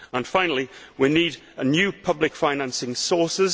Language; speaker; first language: English; native; English